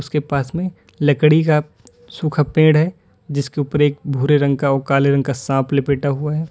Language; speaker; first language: Hindi; native; Hindi